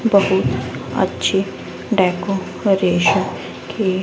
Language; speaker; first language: Hindi; native; Hindi